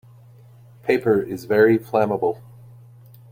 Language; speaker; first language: English; native; English